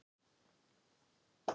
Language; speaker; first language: Icelandic; non-native, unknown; Thai